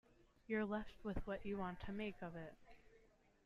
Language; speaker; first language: English; native; English